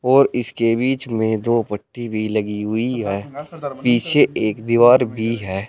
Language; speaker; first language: Hindi; native; Hindi